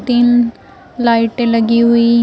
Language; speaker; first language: Hindi; native; Hindi